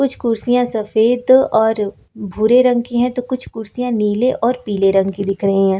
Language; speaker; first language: Hindi; native; Hindi